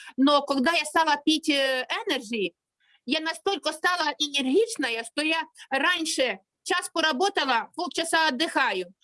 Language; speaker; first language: Russian; non-native, local second language; Ukrainian